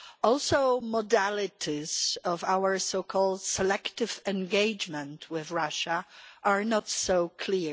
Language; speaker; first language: English; non-native, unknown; Polish